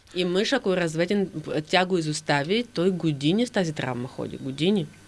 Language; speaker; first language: Bulgarian; non-native, fluent; Russian